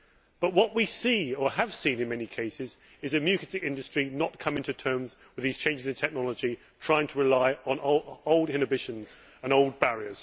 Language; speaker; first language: English; native; English